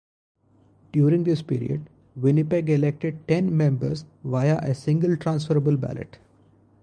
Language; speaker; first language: English; non-native, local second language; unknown